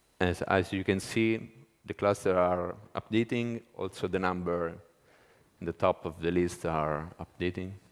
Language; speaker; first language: English; non-native, fluent; Italian